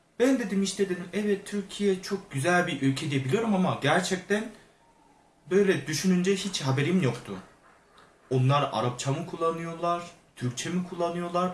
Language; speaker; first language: Turkish; non-native, fluent; Korean